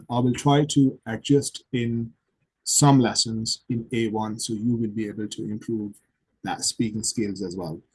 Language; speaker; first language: English; non-native, local second language; Urdu